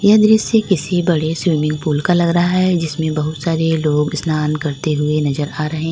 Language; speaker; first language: Hindi; native; Hindi